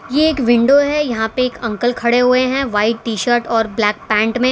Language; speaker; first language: Hindi; non-native, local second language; Gujarati